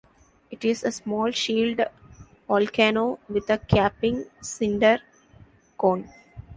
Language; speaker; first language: English; non-native, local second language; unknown